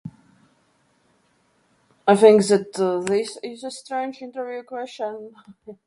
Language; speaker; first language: English; non-native, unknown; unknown